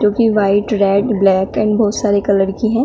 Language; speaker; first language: Hindi; native; Hindi